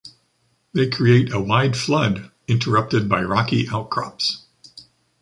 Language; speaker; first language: English; native; English